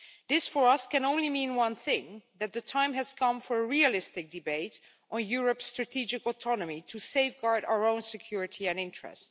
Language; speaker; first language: English; non-native, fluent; Dutch